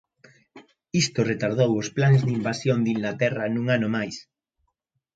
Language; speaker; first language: Galician; native; Galician